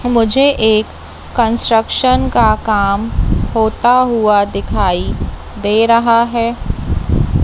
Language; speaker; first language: Hindi; native; Hindi